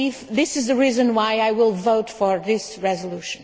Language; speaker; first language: English; non-native, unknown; Portuguese